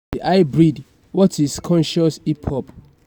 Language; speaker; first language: English; non-native, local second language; Yoruba